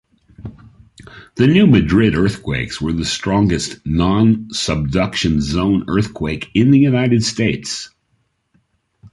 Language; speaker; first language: English; native; English